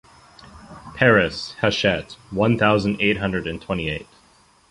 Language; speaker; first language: English; native; English